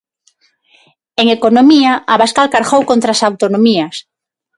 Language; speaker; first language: Galician; non-native, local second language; Spanish